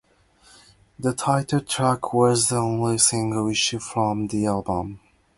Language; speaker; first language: English; non-native, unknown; Japanese